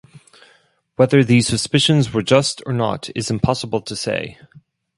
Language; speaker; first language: English; non-native, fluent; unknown